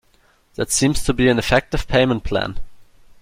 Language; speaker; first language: English; non-native, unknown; German